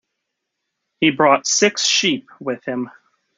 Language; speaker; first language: English; native; English